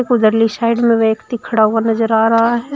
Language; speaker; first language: Hindi; native; Hindi